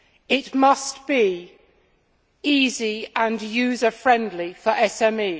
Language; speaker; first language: English; native; English